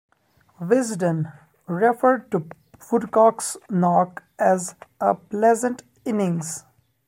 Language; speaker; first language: English; non-native, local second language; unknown